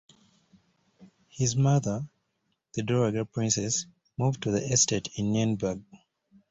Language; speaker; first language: English; native; English